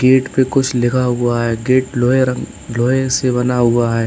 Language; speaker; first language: Hindi; native; Hindi